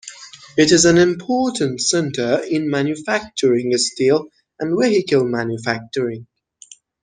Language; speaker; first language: English; non-native, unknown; Persian